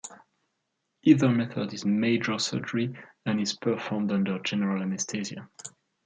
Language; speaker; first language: English; non-native, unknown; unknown